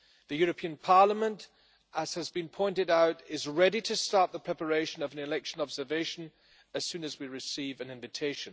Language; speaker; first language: English; non-native, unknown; German